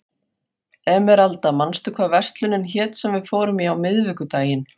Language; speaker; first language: Icelandic; non-native, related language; Faroese